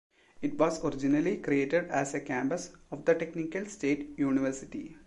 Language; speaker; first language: English; non-native, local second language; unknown